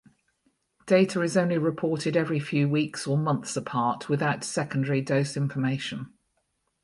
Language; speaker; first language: English; native; English